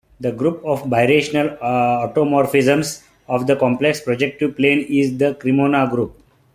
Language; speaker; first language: English; non-native, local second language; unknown